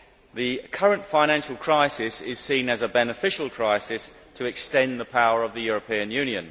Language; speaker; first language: English; native; English